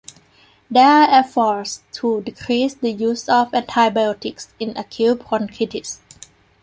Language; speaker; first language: English; non-native, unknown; Thai